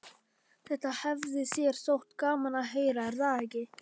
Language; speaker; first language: Icelandic; non-native, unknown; Polish